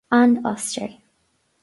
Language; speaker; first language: Irish; non-native, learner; English